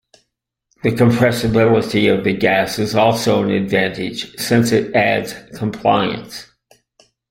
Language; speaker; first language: English; native; English